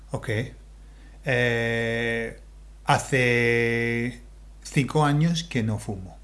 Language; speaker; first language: Spanish; non-native, fluent; English